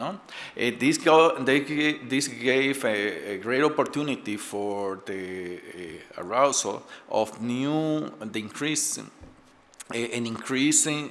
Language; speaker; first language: English; non-native, fluent; Spanish